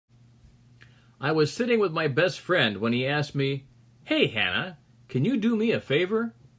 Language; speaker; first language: English; native; English